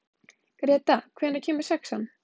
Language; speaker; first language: Icelandic; native; Icelandic